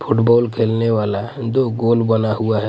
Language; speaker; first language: Hindi; non-native, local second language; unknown